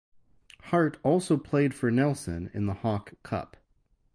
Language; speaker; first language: English; native; English